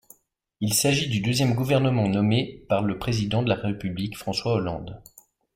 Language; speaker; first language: French; native; French